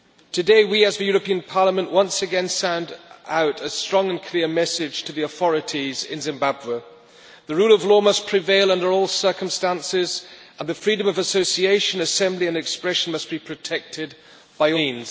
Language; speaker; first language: English; non-native, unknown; German